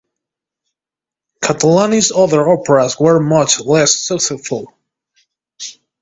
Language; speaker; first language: English; non-native, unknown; Spanish